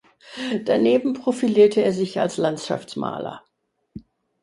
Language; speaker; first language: German; non-native, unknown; English